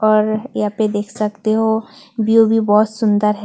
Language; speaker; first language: Hindi; non-native, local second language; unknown